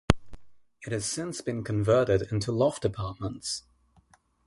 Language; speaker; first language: English; non-native, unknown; Nepali